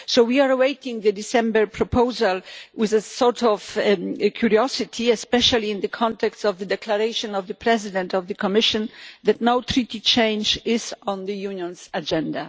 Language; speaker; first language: English; non-native, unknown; Polish